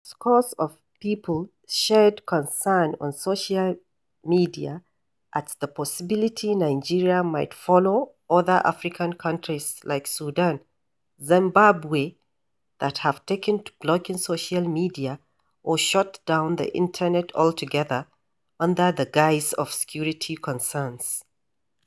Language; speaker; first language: English; non-native, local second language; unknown